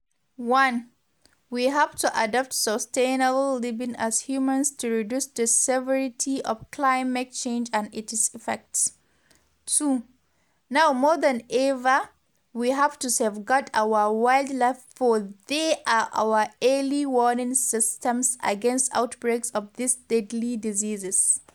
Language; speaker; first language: English; non-native, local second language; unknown